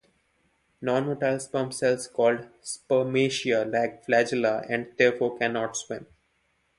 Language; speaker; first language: English; non-native, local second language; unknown